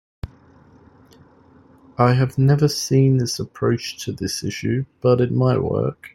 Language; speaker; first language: English; native; English